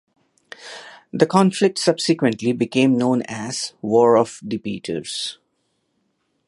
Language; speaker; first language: English; non-native, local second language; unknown